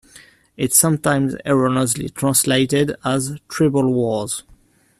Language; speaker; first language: English; non-native, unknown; French